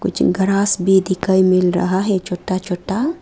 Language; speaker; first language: Hindi; non-native, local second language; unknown